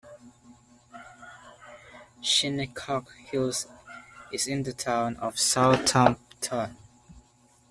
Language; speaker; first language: English; non-native, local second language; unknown